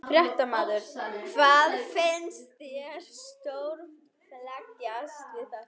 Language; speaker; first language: Icelandic; non-native, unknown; German